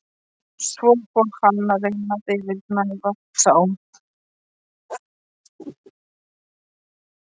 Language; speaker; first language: Icelandic; non-native, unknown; Polish